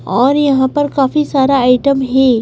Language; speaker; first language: Hindi; native; Hindi